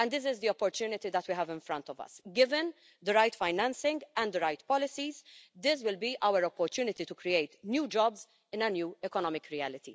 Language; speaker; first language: English; non-native, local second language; Maltese